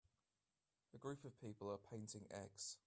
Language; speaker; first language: English; native; English